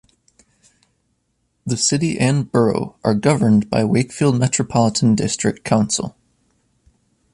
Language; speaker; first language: English; native; English